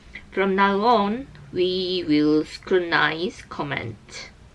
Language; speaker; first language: English; non-native, learner; Korean